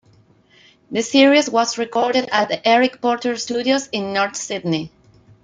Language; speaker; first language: English; non-native, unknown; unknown